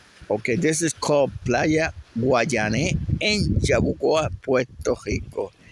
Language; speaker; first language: English; non-native, learner; Spanish